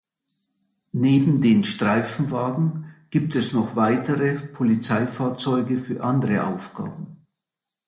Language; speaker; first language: German; native; German